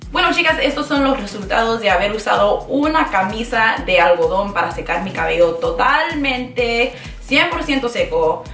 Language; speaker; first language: Spanish; early bilingual, other home language; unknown